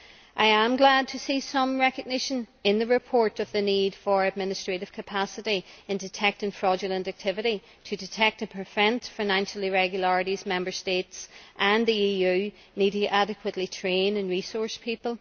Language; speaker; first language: English; native; English